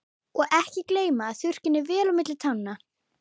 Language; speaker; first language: Icelandic; native; Icelandic